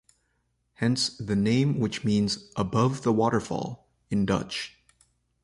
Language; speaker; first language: English; native; English